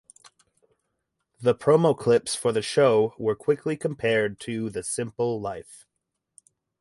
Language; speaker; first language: English; native; English